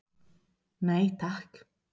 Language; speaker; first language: Icelandic; non-native, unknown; Spanish